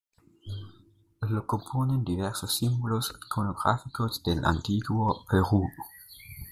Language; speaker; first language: Spanish; native; Spanish